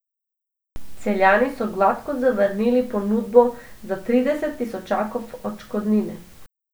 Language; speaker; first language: Slovenian; non-native, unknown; Macedonian